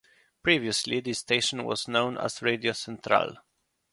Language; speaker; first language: English; non-native, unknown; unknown